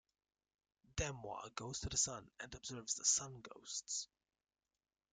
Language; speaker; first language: English; native; English